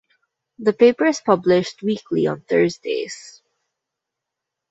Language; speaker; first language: English; non-native, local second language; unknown